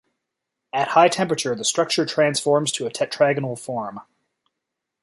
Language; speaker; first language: English; native; English